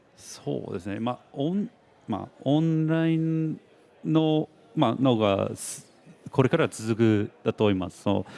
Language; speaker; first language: Japanese; non-native, fluent; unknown